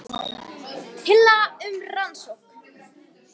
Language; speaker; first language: Icelandic; native; Icelandic